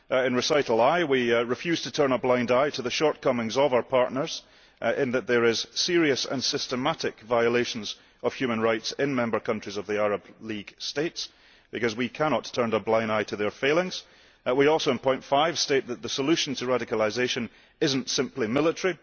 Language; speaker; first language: English; early bilingual, heritage; English